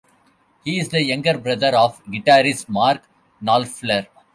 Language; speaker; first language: English; non-native, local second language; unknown